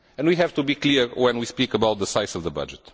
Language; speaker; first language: English; non-native, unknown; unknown